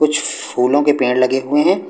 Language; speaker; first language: Hindi; non-native, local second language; Punjabi